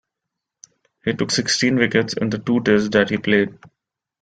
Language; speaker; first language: English; non-native, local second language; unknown